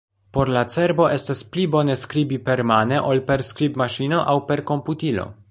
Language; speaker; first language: Esperanto; non-native, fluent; Polish